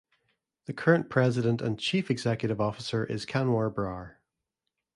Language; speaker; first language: English; native; English